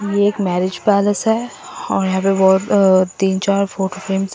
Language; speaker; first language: Hindi; non-native, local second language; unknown